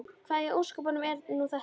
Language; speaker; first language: Icelandic; native; Icelandic